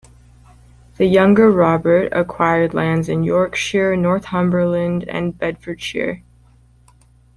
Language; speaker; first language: English; native; English